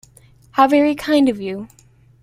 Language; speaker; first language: English; native; English